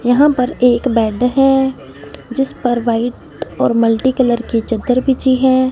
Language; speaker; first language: Hindi; non-native, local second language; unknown